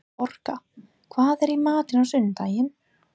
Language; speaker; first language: Icelandic; non-native, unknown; English